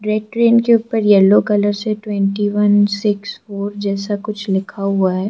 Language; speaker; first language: Hindi; non-native, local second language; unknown